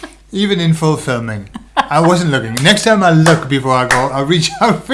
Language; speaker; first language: English; native; English